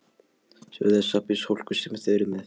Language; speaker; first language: Icelandic; non-native, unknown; Polish